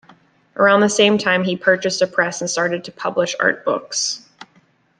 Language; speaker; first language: English; native; English